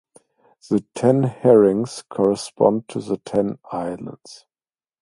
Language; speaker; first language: English; non-native, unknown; German